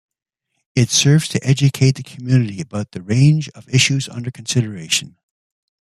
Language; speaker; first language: English; native; English